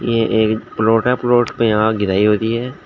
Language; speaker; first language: Hindi; native; Hindi